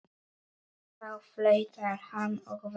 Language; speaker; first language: Icelandic; non-native, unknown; Polish